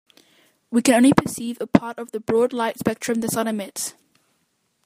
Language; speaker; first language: English; native; English